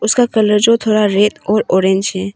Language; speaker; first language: Hindi; early bilingual, other home language; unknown